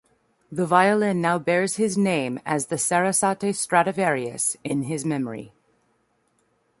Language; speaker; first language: English; native; English